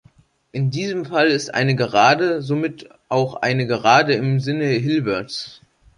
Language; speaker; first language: German; native; German